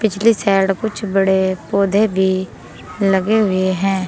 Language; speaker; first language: Hindi; native; Hindi